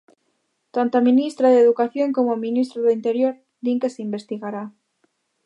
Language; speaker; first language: Galician; native; Galician